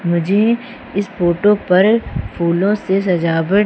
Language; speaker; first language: Hindi; native; Hindi